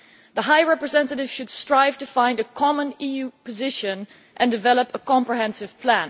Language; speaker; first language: English; non-native, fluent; Dutch